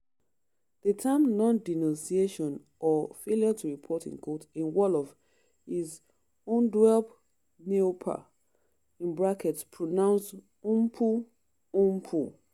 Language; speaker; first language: English; non-native, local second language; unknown